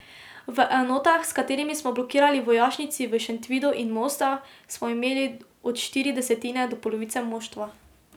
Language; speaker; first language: Slovenian; native; Slovenian